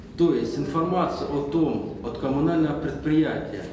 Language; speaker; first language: Ukrainian; non-native, local second language; Russian